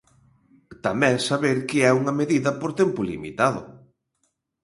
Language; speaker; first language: Galician; native; Galician